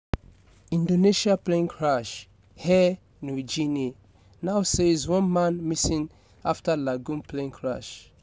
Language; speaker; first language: English; non-native, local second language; Yoruba